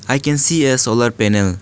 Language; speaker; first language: English; non-native, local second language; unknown